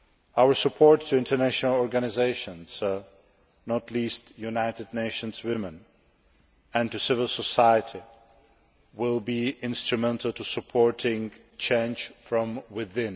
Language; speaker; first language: English; non-native, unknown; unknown